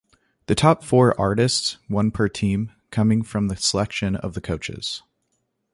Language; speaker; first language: English; native; English